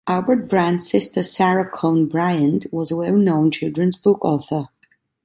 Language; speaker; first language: English; non-native, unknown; Italian